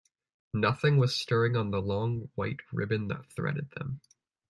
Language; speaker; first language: English; native; English